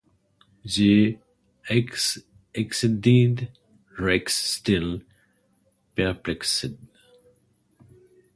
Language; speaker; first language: English; non-native, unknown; French